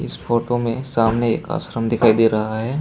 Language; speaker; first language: Hindi; native; Hindi